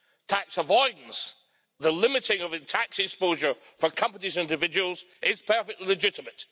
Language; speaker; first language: English; native; English